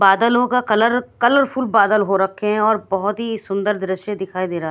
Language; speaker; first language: Hindi; native; Hindi